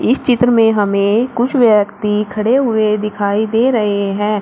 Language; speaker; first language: Hindi; native; Hindi